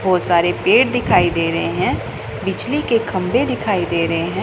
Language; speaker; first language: Hindi; non-native, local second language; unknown